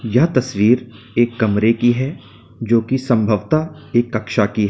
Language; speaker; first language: Hindi; native; Hindi